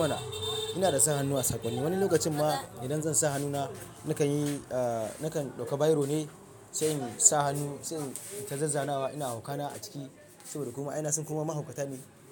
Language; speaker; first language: Hausa; non-native, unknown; Yoruba